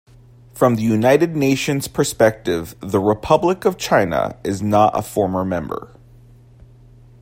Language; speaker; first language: English; native; English